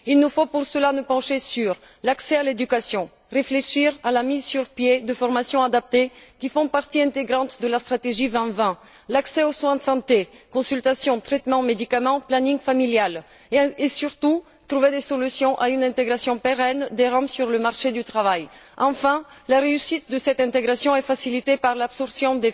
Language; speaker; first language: French; non-native, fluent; Bulgarian